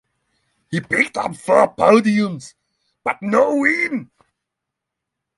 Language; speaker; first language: English; non-native, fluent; Norwegian